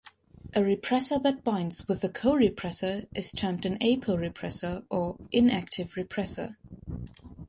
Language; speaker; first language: English; non-native, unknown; German